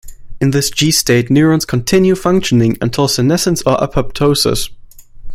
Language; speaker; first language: English; non-native, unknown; German